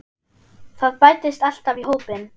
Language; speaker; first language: Icelandic; non-native, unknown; German